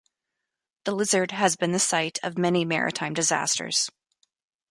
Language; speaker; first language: English; native; English